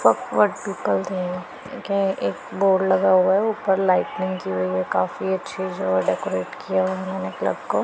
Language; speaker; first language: Hindi; non-native, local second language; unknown